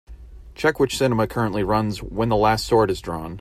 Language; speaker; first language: English; native; English